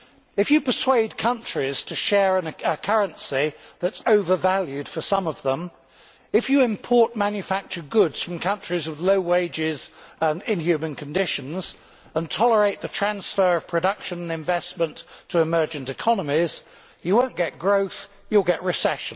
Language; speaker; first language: English; native; English